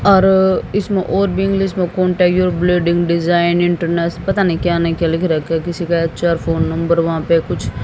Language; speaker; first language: Hindi; native; Hindi